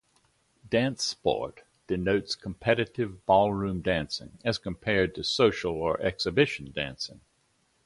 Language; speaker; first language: English; native; English